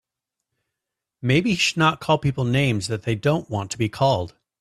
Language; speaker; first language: English; native; English